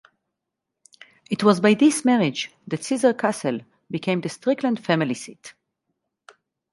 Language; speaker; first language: English; non-native, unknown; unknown